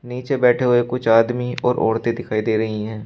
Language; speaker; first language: Hindi; native; Hindi